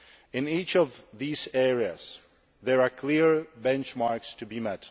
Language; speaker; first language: English; non-native, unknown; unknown